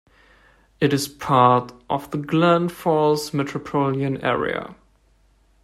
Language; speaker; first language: English; non-native, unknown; German